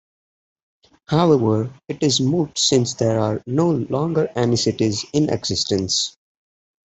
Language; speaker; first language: English; non-native, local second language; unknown